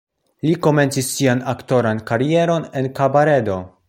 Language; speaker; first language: Esperanto; non-native, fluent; Polish